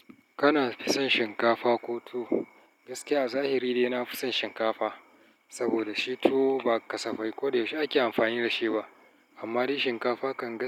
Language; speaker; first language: Hausa; native; Hausa